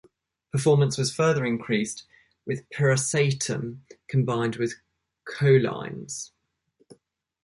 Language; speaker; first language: English; native; English